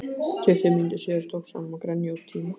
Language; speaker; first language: Icelandic; native; Icelandic